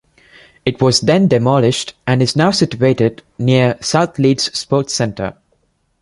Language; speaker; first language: English; non-native, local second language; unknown